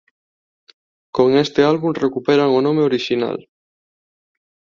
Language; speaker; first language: Galician; non-native, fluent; Spanish